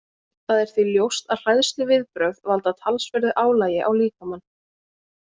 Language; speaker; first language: Icelandic; native; Icelandic